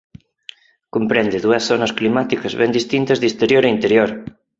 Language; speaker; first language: Galician; non-native, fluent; Spanish